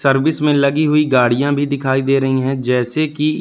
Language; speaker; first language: Hindi; native; Hindi